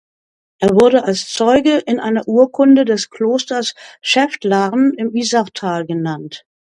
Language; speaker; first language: German; native; German